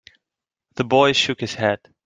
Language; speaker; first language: English; non-native, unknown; Dutch